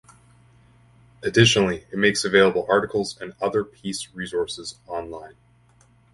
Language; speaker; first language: English; native; English